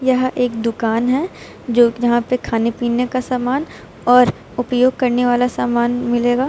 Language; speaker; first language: Hindi; native; Hindi